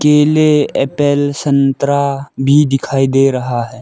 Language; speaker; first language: Hindi; early bilingual, other home language; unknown